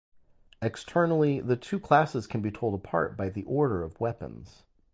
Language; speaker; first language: English; native; English